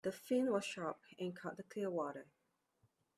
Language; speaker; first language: English; non-native, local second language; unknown